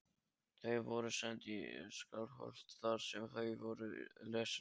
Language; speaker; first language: Icelandic; non-native, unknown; Polish